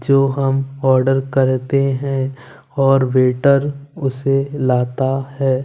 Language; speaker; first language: Hindi; non-native, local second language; Punjabi